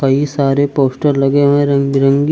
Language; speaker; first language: Hindi; native; Hindi